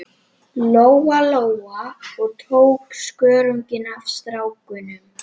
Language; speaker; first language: Icelandic; native; Icelandic